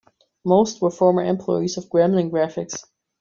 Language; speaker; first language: English; non-native, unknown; German